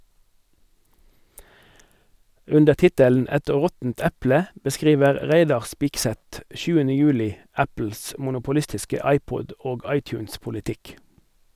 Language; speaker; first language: Norwegian; native; Norwegian